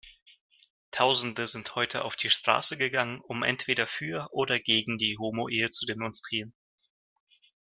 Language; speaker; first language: German; non-native, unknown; Russian